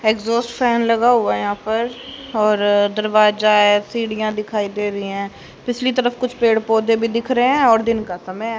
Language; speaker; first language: Hindi; native; Hindi